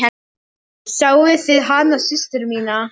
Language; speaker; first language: Icelandic; non-native, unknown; Polish